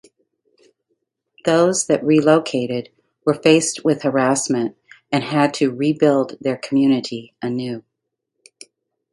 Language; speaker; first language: English; native; English